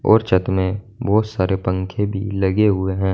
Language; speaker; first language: Hindi; native; Hindi